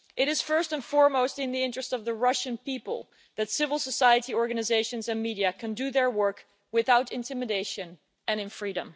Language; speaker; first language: English; non-native, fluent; Dutch